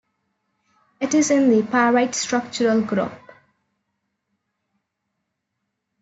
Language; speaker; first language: English; non-native, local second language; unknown